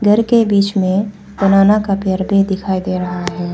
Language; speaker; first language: Hindi; non-native, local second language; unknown